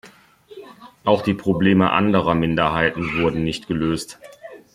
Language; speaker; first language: German; native; German